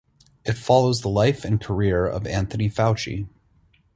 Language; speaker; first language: English; native; English